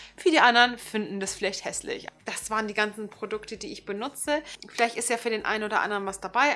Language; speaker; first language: German; early bilingual, other home language; Turkish